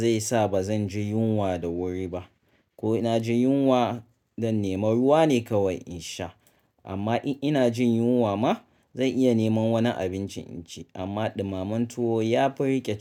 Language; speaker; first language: Hausa; native; Hausa